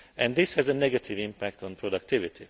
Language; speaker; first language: English; non-native, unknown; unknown